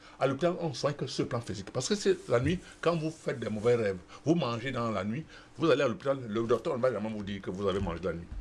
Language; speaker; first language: French; non-native, local second language; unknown